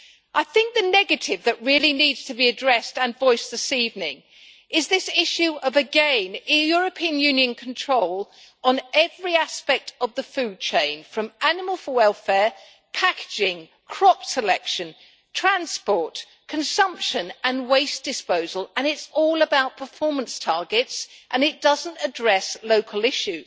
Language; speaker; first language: English; native; English